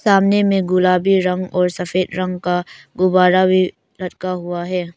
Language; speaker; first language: Hindi; non-native, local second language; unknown